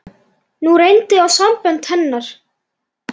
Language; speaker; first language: Icelandic; native; Icelandic